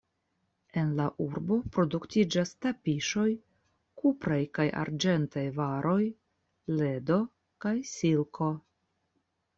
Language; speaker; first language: Esperanto; non-native, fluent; Russian